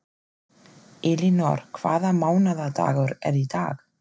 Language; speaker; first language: Icelandic; non-native, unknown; German